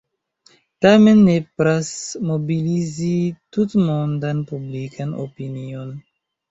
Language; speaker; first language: Esperanto; non-native, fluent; Chinese